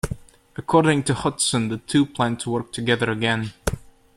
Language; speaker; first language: English; native; English